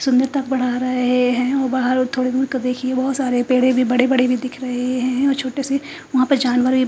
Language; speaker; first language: Hindi; non-native, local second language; Punjabi